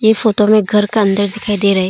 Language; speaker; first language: Hindi; non-native, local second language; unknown